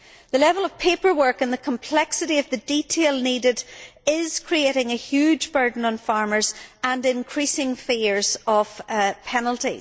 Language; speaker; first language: English; native; English